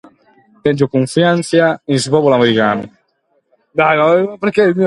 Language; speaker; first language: Sardinian; native; Sardinian